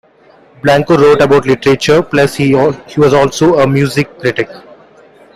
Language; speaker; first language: English; non-native, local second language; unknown